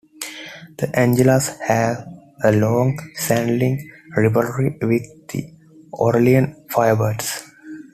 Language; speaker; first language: English; non-native, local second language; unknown